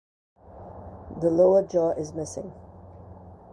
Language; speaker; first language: English; native; English